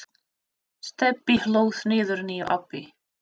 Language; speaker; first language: Icelandic; non-native, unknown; Russian